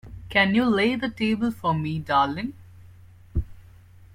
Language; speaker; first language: English; non-native, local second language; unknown